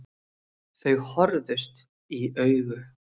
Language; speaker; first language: Icelandic; native; Icelandic